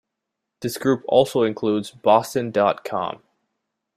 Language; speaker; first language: English; native; English